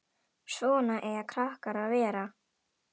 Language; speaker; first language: Icelandic; non-native, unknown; Indonesian